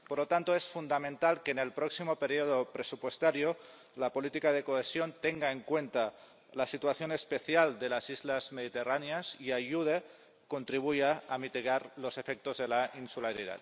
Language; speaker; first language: Spanish; non-native, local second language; Catalan